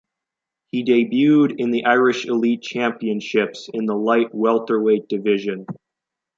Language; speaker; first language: English; native; English